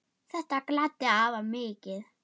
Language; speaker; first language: Icelandic; non-native, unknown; German